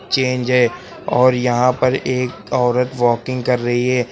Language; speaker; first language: Hindi; native; Hindi